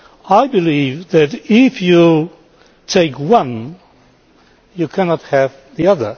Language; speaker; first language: English; non-native, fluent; Polish